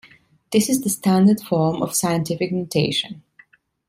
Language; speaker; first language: English; non-native, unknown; Italian